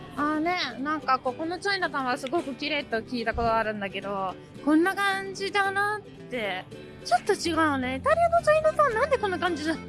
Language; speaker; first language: Japanese; non-native, learner; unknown